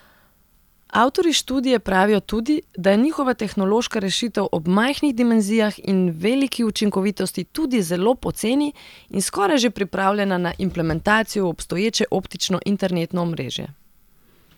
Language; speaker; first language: Slovenian; non-native, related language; Serbian